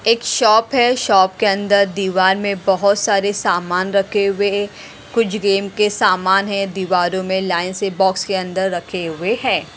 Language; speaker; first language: Hindi; non-native, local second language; Punjabi